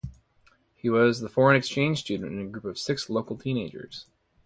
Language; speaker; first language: English; native; English